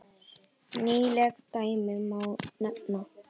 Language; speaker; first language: Icelandic; native; Icelandic